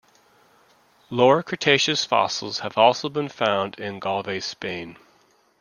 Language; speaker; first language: English; native; English